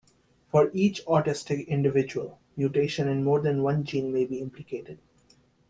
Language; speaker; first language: English; native; English